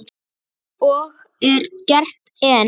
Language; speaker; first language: Icelandic; native; Icelandic